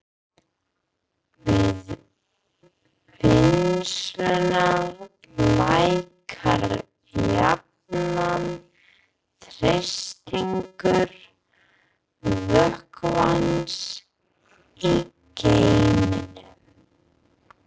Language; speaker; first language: Icelandic; non-native, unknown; English